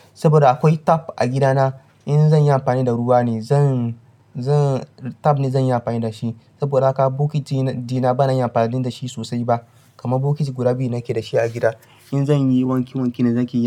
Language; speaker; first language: Hausa; non-native, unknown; Yoruba